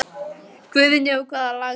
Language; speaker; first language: Icelandic; native; Icelandic